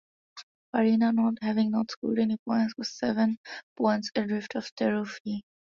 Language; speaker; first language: English; non-native, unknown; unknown